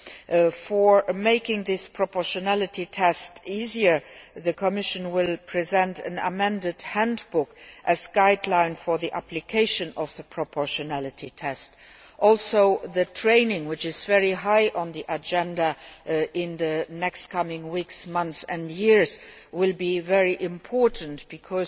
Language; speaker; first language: English; non-native, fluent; Luxembourgish